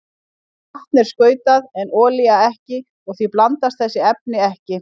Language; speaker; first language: Icelandic; native; Icelandic